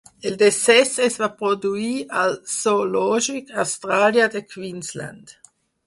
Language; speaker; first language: Catalan; non-native, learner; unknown